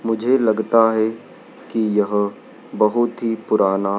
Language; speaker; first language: Hindi; native; Hindi